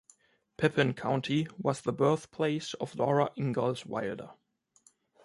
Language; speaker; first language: English; non-native, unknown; German